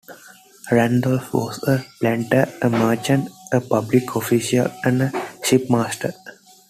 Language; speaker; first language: English; non-native, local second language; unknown